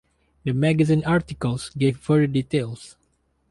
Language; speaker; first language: English; non-native, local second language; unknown